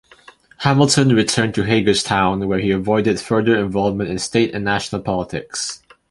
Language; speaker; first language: English; non-native, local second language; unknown